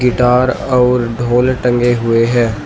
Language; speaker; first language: Hindi; native; Hindi